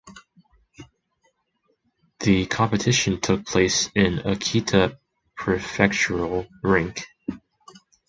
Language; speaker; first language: English; non-native, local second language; Chinese